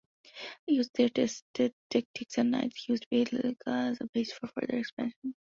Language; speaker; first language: English; non-native, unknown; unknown